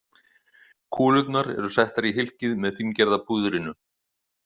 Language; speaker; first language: Icelandic; native; Icelandic